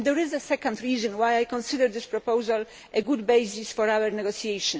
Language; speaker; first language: English; non-native, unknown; Polish